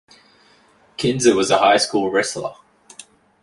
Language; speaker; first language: English; native; English